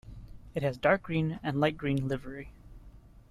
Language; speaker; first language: English; native; English